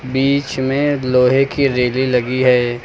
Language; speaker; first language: Hindi; native; Hindi